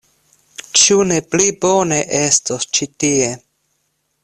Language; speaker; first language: Esperanto; non-native, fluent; Russian